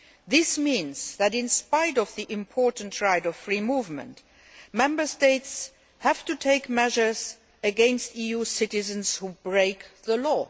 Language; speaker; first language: English; non-native, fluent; Luxembourgish